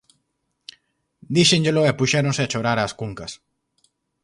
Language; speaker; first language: Galician; native; Galician